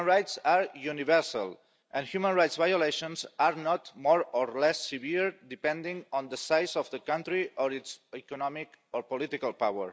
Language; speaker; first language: English; non-native, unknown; Catalan